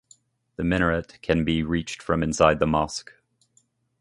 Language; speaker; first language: English; native; English